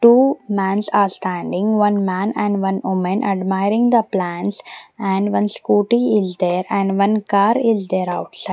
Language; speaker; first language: English; non-native, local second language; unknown